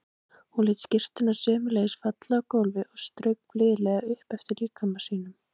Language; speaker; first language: Icelandic; native; Icelandic